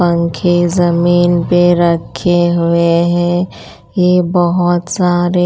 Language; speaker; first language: Hindi; non-native, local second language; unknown